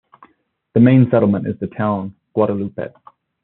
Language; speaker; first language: English; native; English